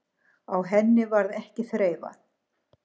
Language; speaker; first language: Icelandic; native; Icelandic